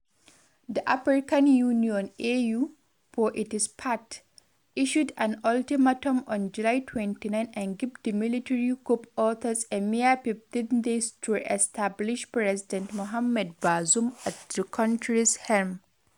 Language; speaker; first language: English; non-native, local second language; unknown